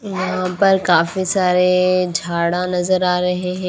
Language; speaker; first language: Hindi; native; Hindi